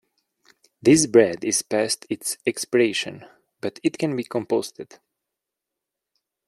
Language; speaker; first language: English; native; English